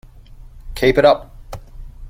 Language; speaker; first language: English; native; English